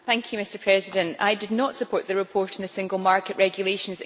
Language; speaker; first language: English; native; English